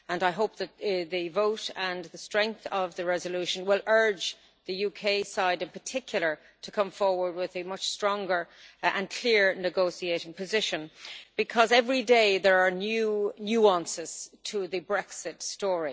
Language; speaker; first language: English; native; English